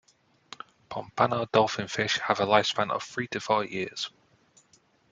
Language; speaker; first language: English; native; English